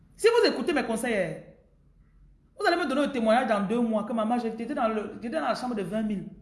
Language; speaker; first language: French; non-native, local second language; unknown